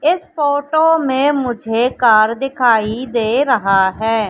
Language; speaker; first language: Hindi; native; Hindi